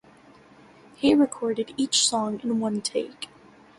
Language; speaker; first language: English; native; English